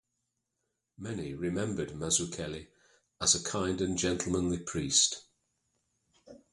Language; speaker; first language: English; native; English